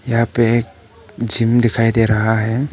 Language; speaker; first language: Hindi; non-native, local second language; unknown